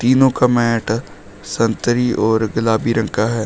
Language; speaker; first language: Hindi; native; Hindi